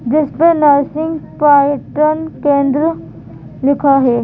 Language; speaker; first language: Hindi; native; Hindi